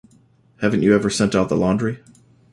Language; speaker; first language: English; native; English